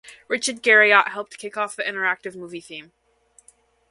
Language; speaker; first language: English; native; English